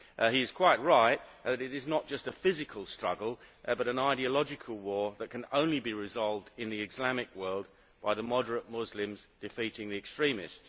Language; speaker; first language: English; native; English